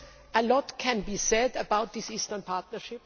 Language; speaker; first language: English; non-native, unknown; German